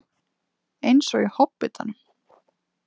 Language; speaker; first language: Icelandic; native; Icelandic